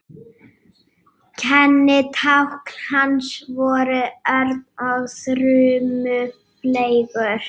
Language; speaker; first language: Icelandic; native; Icelandic